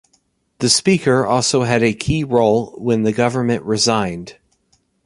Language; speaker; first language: English; native; English